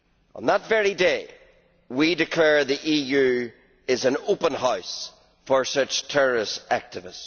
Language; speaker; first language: English; native; English